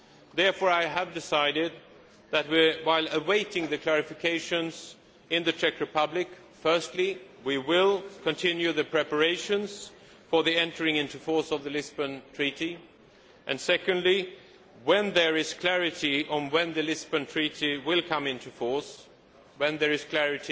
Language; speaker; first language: English; non-native, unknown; Swedish